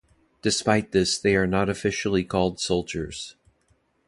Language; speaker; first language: English; native; English